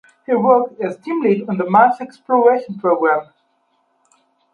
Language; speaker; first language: English; non-native, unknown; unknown